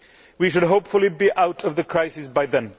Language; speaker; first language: English; non-native, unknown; Swedish